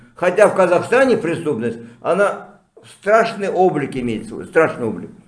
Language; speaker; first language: Russian; non-native, local second language; Kazakh